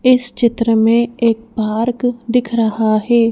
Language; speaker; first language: Hindi; native; Hindi